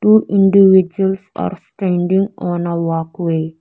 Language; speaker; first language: English; non-native, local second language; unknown